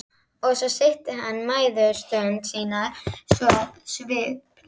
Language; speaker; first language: Icelandic; native; Icelandic